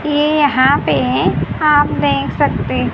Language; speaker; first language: Hindi; native; Hindi